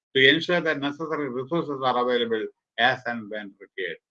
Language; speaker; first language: English; non-native, local second language; Malayalam